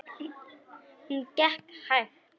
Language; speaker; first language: Icelandic; non-native, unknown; Polish